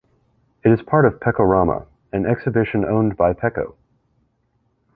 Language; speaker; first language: English; native; English